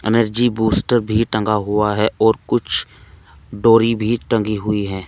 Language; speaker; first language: Hindi; native; Hindi